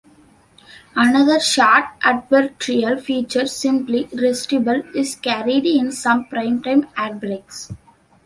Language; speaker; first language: English; non-native, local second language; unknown